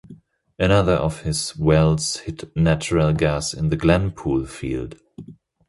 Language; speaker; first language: English; non-native, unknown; German